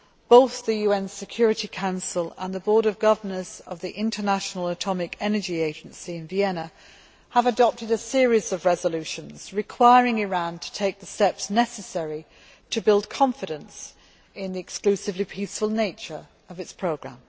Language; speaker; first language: English; native; English